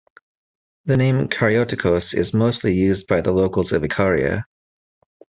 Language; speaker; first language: English; native; English